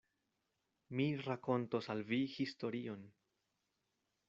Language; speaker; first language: Esperanto; non-native, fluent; Spanish